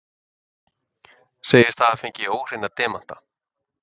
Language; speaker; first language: Icelandic; native; Icelandic